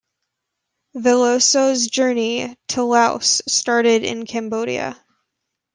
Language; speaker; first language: English; native; English